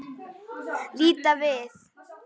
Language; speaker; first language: Icelandic; native; Icelandic